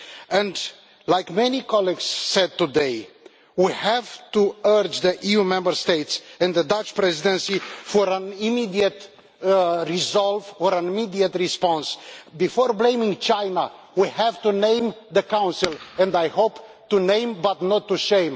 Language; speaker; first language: English; non-native, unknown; Romanian